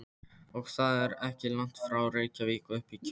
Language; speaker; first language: Icelandic; non-native, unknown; Polish